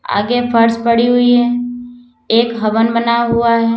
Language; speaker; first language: Hindi; native; Hindi